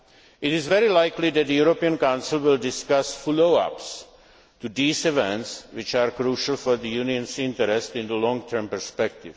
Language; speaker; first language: English; non-native, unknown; Czech